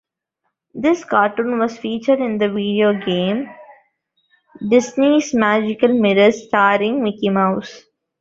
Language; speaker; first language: English; non-native, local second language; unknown